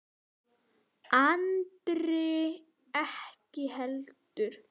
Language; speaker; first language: Icelandic; native; Icelandic